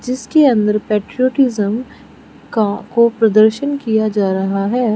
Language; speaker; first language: Hindi; non-native, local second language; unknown